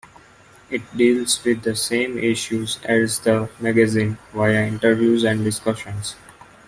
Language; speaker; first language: English; non-native, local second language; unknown